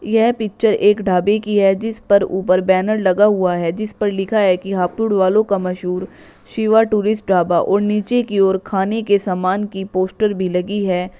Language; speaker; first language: Hindi; native; Hindi